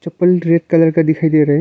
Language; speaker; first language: Hindi; non-native, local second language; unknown